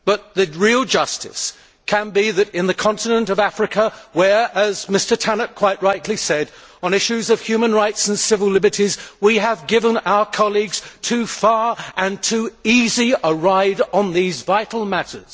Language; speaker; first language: English; native; English